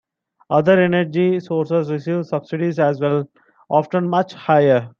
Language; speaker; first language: English; non-native, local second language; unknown